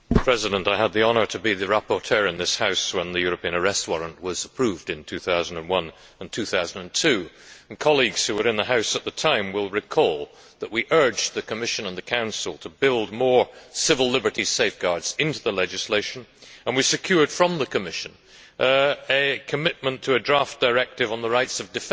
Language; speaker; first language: English; native; English